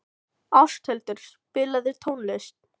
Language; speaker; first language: Icelandic; non-native, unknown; Filipino